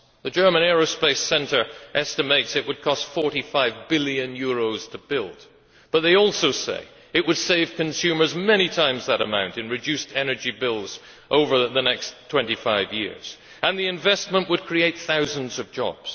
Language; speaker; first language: English; native; English